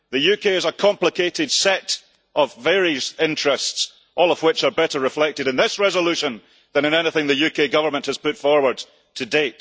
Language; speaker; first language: English; early bilingual, heritage; English